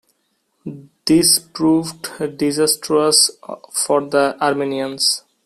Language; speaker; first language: English; non-native, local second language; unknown